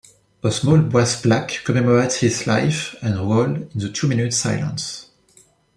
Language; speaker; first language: English; non-native, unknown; French